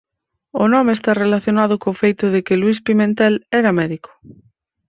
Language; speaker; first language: Galician; native; Galician